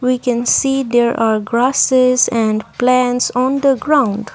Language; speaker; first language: English; non-native, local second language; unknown